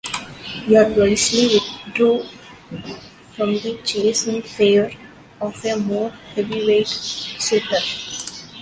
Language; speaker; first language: English; non-native, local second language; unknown